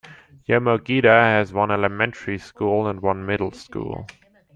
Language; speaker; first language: English; non-native, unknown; German